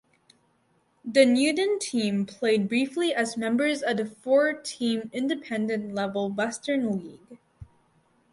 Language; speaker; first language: English; native; English